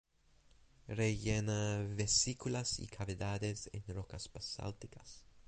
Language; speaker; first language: Spanish; non-native, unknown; English